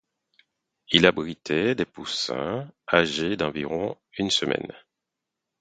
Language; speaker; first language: French; non-native, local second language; Haitian Creole